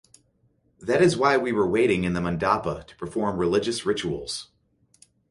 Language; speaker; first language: English; native; English